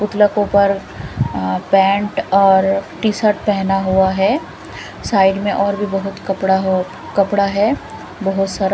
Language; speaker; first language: Hindi; non-native, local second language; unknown